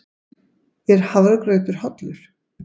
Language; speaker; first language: Icelandic; native; Icelandic